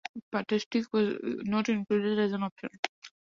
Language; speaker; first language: English; non-native, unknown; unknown